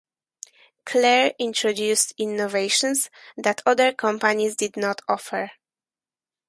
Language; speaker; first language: English; non-native, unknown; Polish